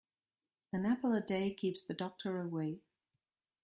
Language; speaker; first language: English; non-native, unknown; German